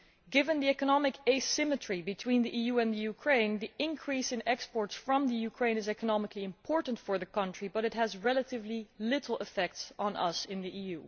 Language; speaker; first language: English; non-native, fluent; Dutch